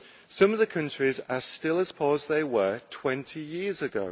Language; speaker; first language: English; native; English